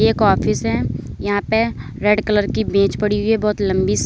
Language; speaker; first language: Hindi; native; Hindi